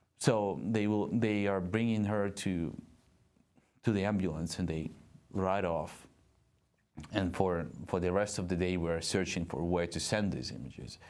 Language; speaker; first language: English; non-native, fluent; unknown